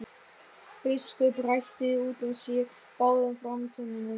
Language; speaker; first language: Icelandic; non-native, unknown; German